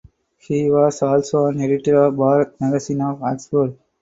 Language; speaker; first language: English; non-native, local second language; Tamil